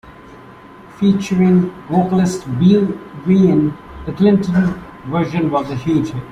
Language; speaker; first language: English; non-native, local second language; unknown